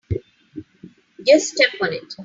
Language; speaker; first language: English; non-native, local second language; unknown